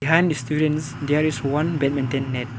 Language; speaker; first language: English; non-native, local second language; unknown